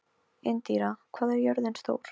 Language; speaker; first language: Icelandic; non-native, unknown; Polish